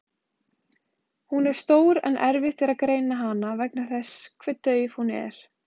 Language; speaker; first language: Icelandic; native; Icelandic